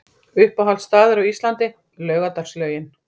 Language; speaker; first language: Icelandic; native; Icelandic